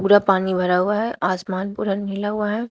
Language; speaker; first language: Hindi; native; Hindi